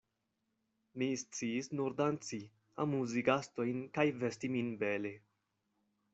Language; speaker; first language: Esperanto; non-native, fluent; Spanish